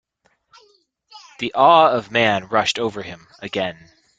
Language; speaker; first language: English; native; English